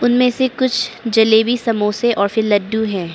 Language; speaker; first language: Hindi; early bilingual, other home language; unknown